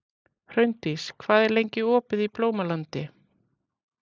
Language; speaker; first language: Icelandic; native; Icelandic